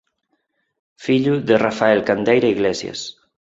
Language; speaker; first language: Galician; non-native, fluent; Spanish